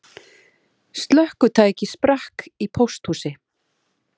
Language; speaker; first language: Icelandic; native; Icelandic